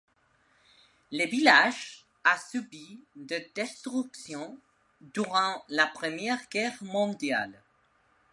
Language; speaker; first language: French; non-native, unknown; Spanish